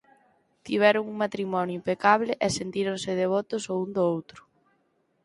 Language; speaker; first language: Galician; native; Galician